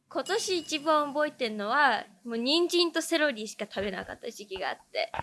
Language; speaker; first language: Japanese; native; Japanese